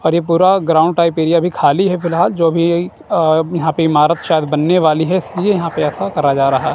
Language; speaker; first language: Hindi; non-native, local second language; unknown